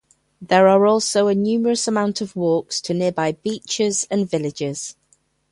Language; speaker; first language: English; native; English